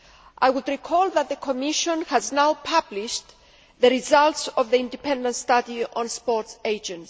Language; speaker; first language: English; non-native, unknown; Greek